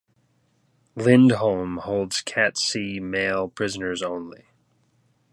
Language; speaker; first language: English; native; English